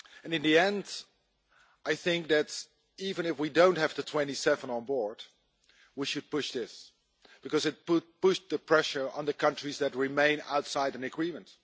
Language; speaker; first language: English; non-native, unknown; Dutch